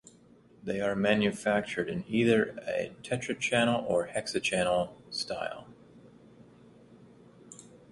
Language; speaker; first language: English; native; English